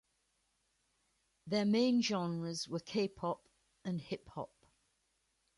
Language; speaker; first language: English; native; English